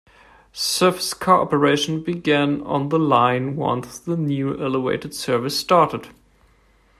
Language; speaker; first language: English; non-native, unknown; German